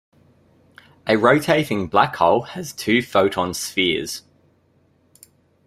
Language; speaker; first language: English; native; English